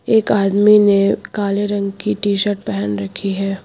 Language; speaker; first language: Hindi; native; Hindi